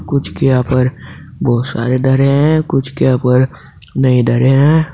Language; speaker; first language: Hindi; native; Hindi